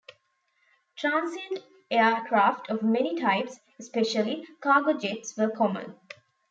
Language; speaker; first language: English; non-native, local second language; Tamil